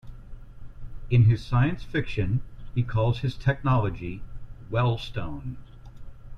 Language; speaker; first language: English; native; English